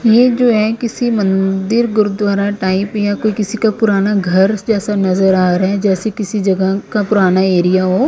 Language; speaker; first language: Hindi; non-native, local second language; Punjabi